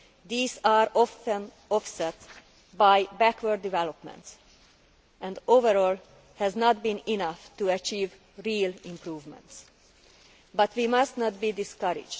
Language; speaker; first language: English; non-native, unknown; Hungarian